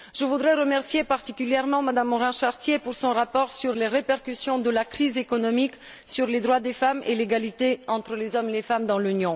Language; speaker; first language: French; non-native, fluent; Bulgarian